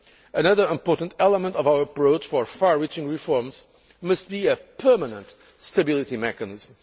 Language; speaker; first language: English; non-native, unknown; Portuguese